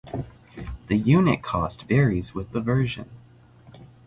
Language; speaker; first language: English; native; English